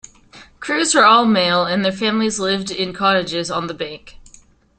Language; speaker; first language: English; native; English